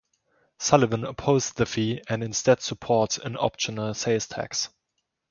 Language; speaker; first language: English; non-native, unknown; German